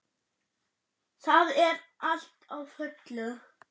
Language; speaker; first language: Icelandic; non-native, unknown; German